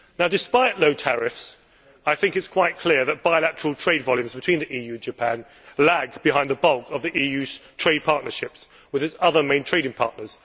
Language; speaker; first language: English; native; English